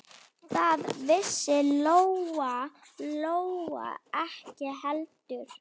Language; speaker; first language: Icelandic; non-native, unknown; Slovak